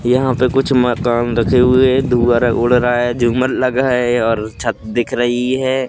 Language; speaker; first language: Hindi; native; Hindi